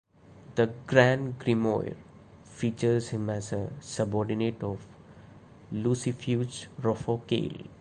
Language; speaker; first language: English; non-native, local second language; Malayalam